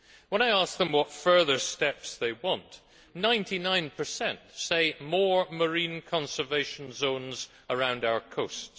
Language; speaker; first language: English; native; English